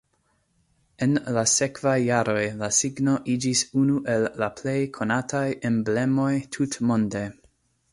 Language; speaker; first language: Esperanto; non-native, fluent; English